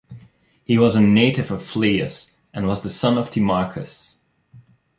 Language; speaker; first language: English; non-native, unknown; Dutch